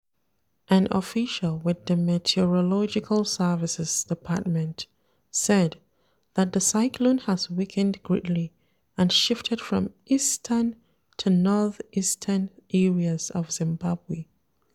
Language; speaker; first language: English; non-native, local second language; Hausa